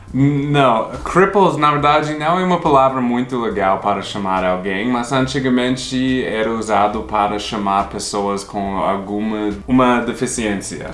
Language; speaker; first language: Portuguese; non-native, fluent; English